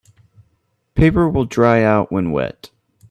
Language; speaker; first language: English; native; English